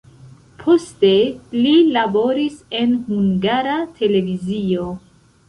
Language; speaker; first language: Esperanto; non-native, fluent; Central Kurdish